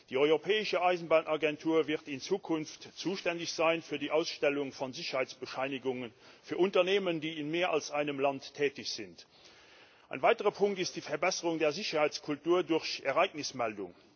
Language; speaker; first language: German; non-native, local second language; Luxembourgish